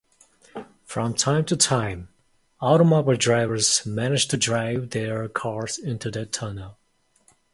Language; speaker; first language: English; non-native, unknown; Mongolian